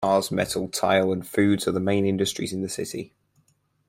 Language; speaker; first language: English; native; English